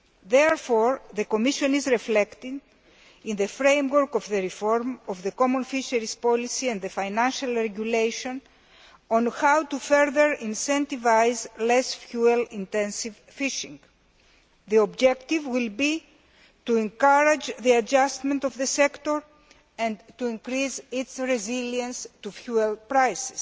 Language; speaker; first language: English; non-native, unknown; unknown